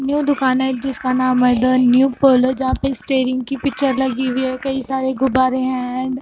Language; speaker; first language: Hindi; non-native, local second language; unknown